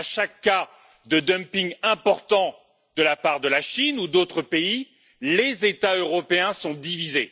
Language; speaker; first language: French; native; French